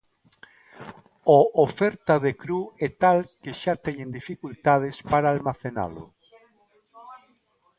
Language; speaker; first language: Galician; non-native, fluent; Spanish